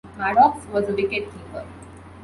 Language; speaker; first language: English; non-native, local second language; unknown